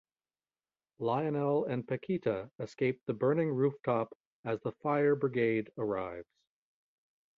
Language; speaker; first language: English; native; English